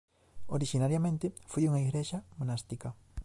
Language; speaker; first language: Galician; native; Galician